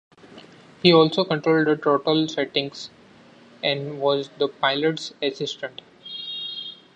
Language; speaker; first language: English; non-native, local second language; Marathi